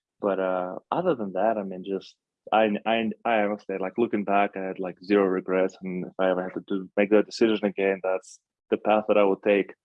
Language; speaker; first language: English; non-native, fluent; Russian